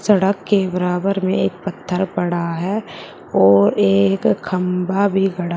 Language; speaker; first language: Hindi; native; Hindi